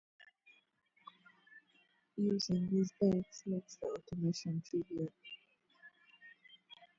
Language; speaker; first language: English; native; English